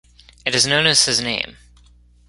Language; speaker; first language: English; native; English